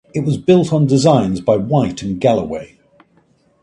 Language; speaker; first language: English; native; English